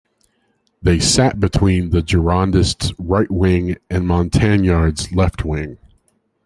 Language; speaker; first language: English; native; English